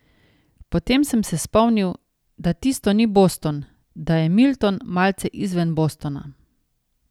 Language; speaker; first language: Slovenian; native; Slovenian